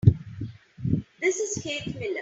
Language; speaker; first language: English; non-native, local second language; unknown